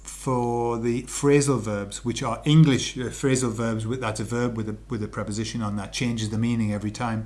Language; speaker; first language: English; native; English